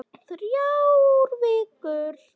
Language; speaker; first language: Icelandic; non-native, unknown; Polish